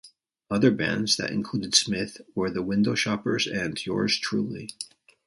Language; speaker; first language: English; native; English